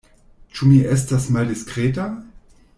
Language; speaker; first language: Esperanto; non-native, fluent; German